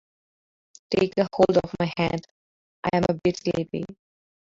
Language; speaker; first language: English; non-native, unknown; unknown